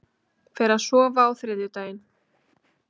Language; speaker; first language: Icelandic; native; Icelandic